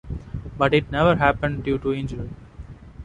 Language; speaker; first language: English; non-native, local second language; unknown